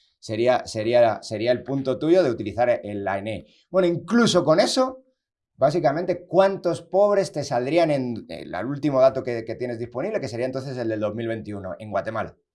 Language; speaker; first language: Spanish; native; Spanish